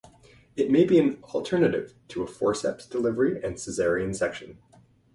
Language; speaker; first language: English; native; English